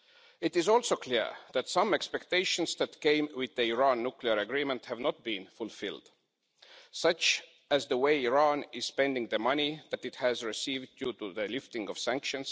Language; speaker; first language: English; non-native, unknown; Estonian